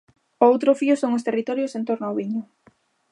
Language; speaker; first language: Galician; native; Galician